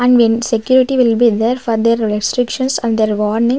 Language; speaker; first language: English; non-native, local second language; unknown